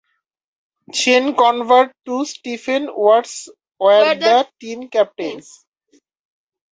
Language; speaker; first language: English; native; English